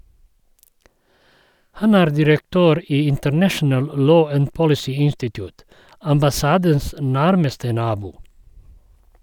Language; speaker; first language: Norwegian; non-native, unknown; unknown